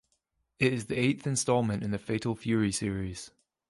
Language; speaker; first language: English; native; English